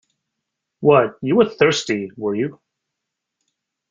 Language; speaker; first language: English; native; English